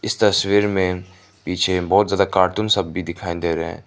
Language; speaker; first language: Hindi; non-native, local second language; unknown